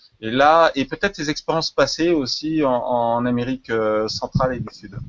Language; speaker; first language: French; native; French